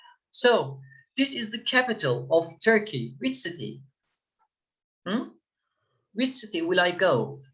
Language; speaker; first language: English; non-native, fluent; Turkish